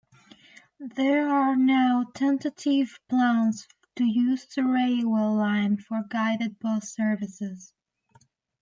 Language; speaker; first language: English; native; English